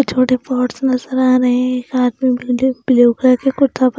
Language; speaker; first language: Hindi; non-native, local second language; Punjabi